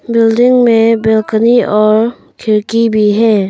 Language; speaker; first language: Hindi; early bilingual, other home language; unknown